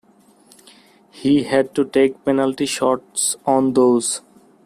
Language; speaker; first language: English; non-native, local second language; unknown